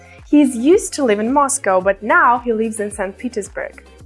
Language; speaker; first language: English; non-native, fluent; Russian